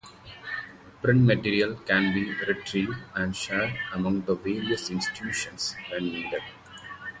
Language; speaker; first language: English; non-native, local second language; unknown